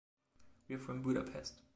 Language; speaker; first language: English; non-native, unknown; German